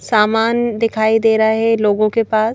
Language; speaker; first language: Hindi; native; Hindi